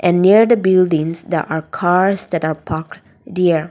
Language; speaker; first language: English; non-native, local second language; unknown